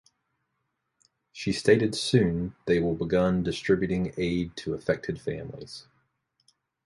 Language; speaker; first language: English; native; English